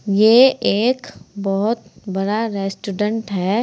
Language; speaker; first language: Hindi; native; Hindi